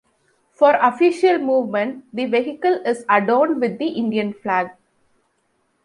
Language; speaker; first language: English; non-native, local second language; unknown